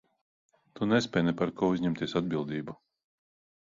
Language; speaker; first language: Latvian; non-native, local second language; Russian